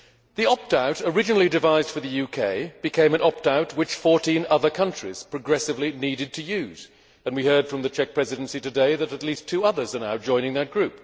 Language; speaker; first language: English; native; English